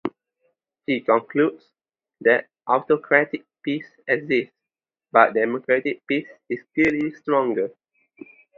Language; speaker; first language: English; non-native, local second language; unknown